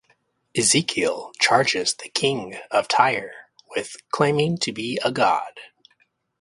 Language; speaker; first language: English; native; English